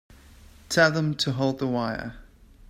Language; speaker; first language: English; native; English